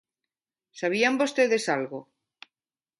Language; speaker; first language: Galician; non-native, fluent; Spanish